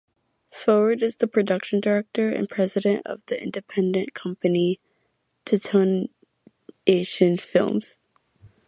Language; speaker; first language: English; native; English